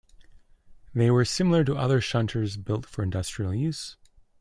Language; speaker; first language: English; native; English